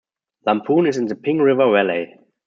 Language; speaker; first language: English; non-native, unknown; German